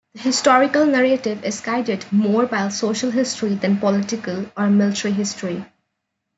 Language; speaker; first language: English; non-native, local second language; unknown